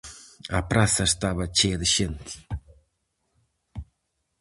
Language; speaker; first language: Galician; native; Galician